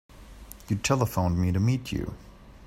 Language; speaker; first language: English; native; English